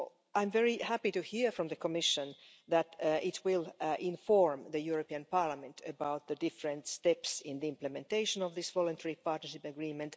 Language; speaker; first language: English; non-native, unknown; Finnish